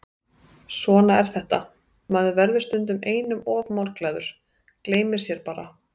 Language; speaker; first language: Icelandic; native; Icelandic